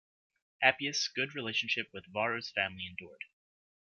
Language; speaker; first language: English; native; English